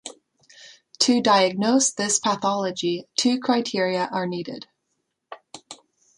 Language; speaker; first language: English; native; English